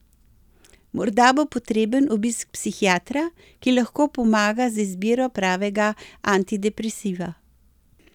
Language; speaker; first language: Slovenian; native; Slovenian